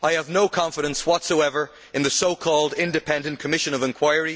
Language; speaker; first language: English; native; English